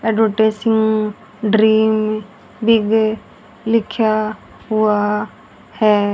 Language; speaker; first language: Hindi; native; Hindi